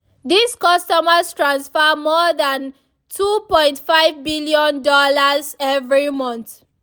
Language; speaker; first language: English; non-native, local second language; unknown